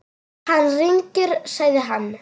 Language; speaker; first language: Icelandic; non-native, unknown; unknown